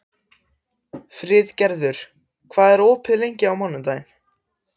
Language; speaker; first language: Icelandic; non-native, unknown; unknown